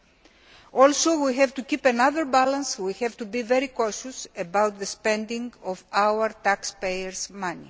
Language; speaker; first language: English; non-native, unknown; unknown